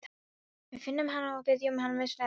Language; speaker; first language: Icelandic; non-native, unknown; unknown